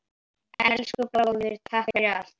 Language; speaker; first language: Icelandic; native; Icelandic